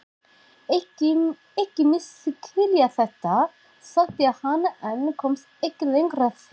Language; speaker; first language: Icelandic; non-native, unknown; Turkish